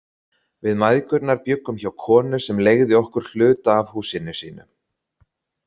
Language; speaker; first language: Icelandic; native; Icelandic